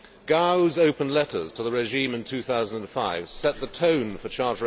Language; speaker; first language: English; native; English